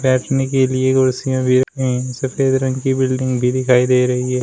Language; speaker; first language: Hindi; native; Hindi